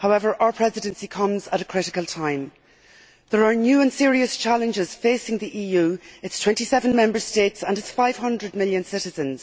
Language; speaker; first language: English; native; English